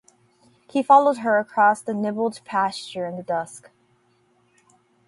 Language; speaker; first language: English; native; English